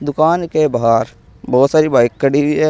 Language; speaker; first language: Hindi; native; Hindi